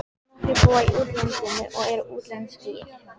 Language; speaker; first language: Icelandic; native; Icelandic